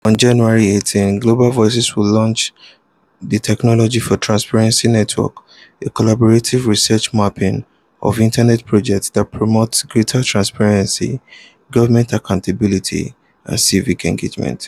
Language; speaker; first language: English; non-native, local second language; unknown